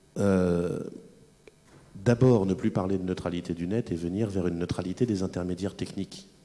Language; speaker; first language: French; native; French